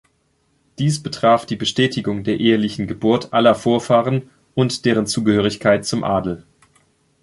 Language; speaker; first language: German; native; German